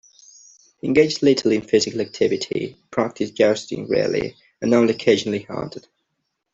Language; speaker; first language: English; non-native, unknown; Catalan